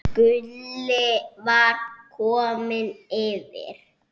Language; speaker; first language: Icelandic; native; Icelandic